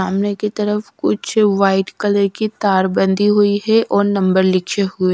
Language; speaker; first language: Hindi; non-native, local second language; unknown